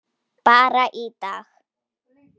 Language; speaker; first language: Icelandic; non-native, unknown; Polish